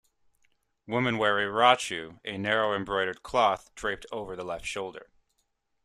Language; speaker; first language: English; native; English